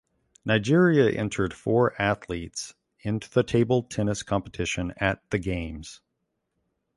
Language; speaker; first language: English; native; English